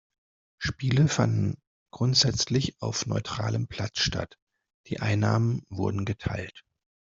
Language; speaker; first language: German; non-native, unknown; Spanish